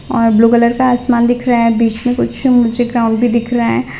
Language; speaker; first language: Hindi; non-native, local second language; Gujarati